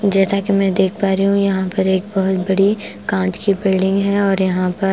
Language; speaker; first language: Hindi; non-native, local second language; Punjabi